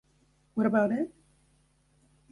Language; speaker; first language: English; native; English